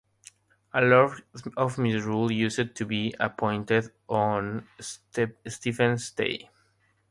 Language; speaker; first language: English; non-native, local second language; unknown